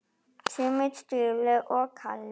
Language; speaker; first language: Icelandic; non-native, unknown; German